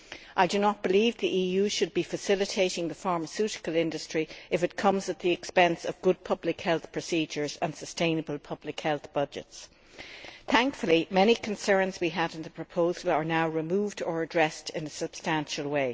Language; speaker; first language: English; native; English